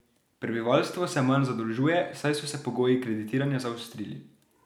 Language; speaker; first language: Slovenian; native; Slovenian